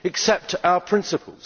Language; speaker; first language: English; native; English